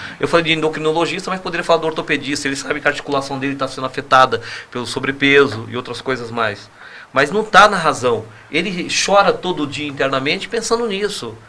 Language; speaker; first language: Portuguese; native; Portuguese